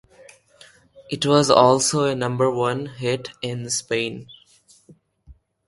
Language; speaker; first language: English; non-native, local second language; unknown